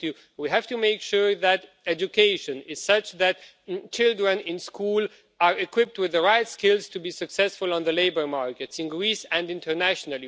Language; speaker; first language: English; non-native, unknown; Romanian